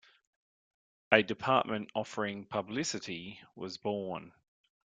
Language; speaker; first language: English; native; English